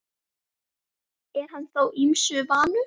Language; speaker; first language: Icelandic; native; Icelandic